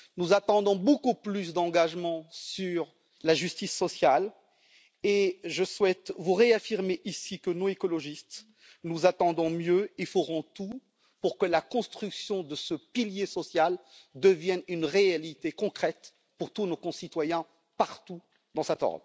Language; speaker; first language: French; native; French